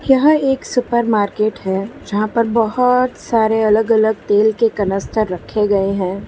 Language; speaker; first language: Hindi; non-native, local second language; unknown